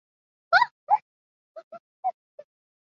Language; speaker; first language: English; native; English